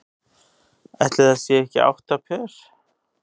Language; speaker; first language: Icelandic; native; Icelandic